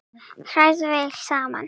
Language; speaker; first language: Icelandic; non-native, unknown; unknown